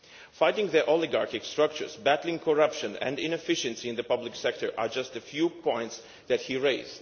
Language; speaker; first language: English; non-native, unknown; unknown